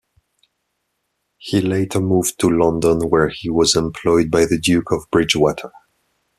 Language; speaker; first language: English; non-native, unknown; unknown